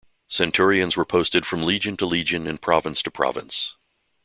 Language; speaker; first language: English; native; English